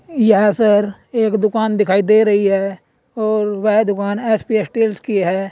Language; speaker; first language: Hindi; native; Hindi